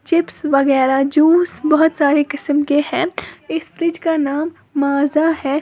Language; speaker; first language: Hindi; native; Hindi